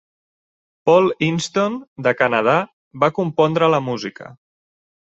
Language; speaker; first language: Catalan; native; Catalan